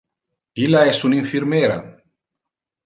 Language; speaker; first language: Interlingua; non-native, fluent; Italian